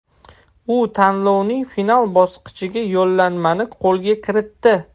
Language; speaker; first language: Uzbek; non-native, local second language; Russian